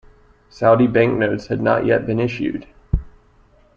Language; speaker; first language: English; native; English